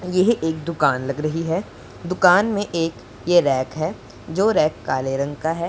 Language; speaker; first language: Hindi; non-native, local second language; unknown